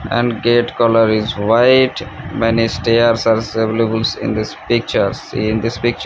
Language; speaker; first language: English; non-native, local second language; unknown